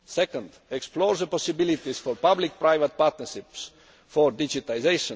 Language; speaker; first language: English; non-native, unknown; Estonian